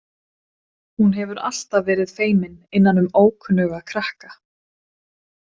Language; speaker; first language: Icelandic; non-native, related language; Swedish